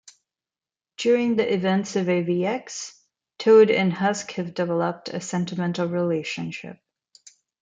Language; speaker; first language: English; non-native, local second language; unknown